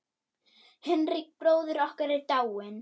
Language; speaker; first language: Icelandic; non-native, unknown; German